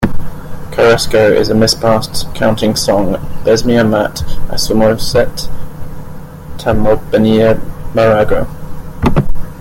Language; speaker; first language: English; native; English